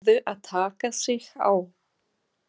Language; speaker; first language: Icelandic; non-native, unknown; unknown